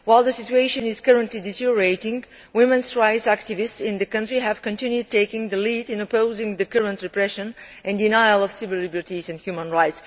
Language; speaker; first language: English; non-native, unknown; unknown